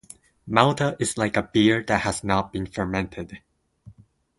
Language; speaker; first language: English; non-native, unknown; Japanese